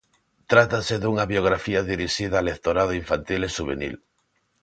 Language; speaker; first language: Galician; non-native, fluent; Spanish